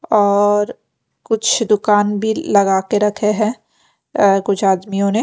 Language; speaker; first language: Hindi; non-native, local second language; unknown